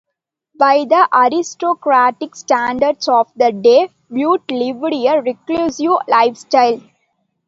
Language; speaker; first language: English; non-native, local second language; Tamil